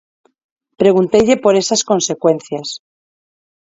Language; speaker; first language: Galician; non-native, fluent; Spanish